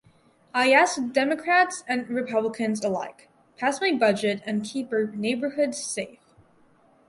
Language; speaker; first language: English; native; English